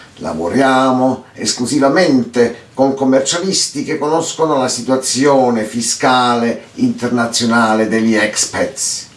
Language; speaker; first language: Italian; early bilingual, heritage; Italian